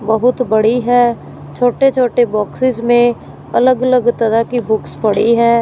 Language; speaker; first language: Hindi; non-native, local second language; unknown